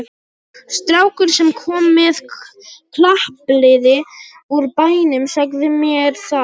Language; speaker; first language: Icelandic; non-native, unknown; Polish